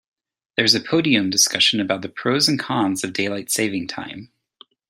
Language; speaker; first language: English; native; English